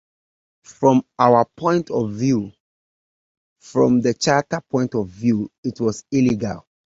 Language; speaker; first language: English; native; English